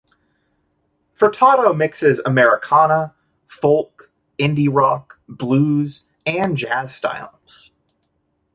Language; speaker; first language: English; native; English